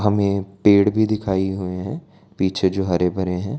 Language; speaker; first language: Hindi; non-native, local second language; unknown